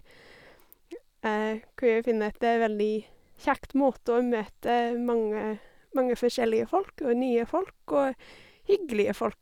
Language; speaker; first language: Norwegian; non-native, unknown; English